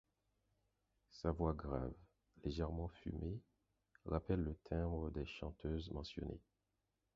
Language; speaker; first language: French; non-native, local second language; Haitian Creole